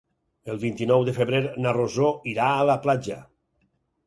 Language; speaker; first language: Catalan; native; Catalan